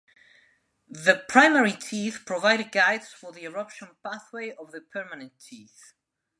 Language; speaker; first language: English; non-native, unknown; Spanish